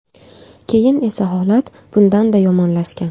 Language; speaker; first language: Uzbek; native; Uzbek